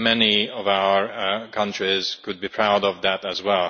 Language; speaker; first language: English; non-native, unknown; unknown